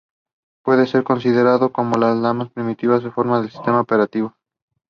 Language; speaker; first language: English; non-native, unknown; Spanish